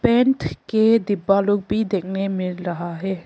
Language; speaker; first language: Hindi; early bilingual, other home language; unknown